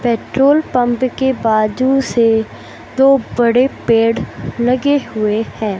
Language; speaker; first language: Hindi; native; Hindi